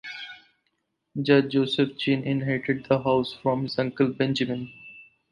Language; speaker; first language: English; non-native, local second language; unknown